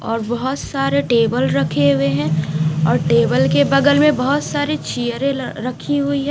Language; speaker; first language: Hindi; non-native, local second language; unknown